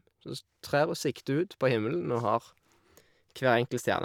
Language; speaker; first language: Norwegian; native; Norwegian